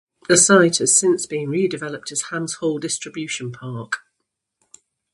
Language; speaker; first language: English; native; English